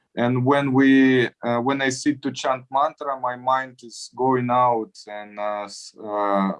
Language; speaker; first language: English; non-native, learner; Russian